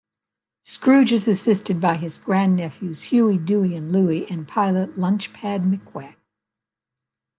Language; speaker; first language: English; native; English